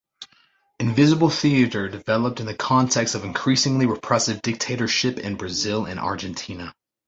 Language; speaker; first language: English; native; English